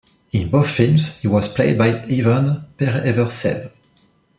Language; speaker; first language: English; non-native, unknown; French